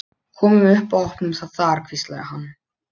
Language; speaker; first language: Icelandic; non-native, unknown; Polish